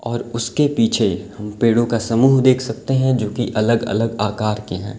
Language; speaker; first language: Hindi; native; Hindi